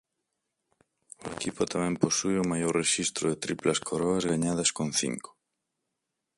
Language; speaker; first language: Galician; native; Galician